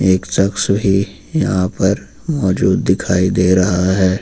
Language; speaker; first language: Hindi; native; Hindi